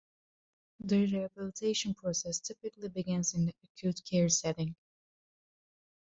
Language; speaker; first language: English; native; English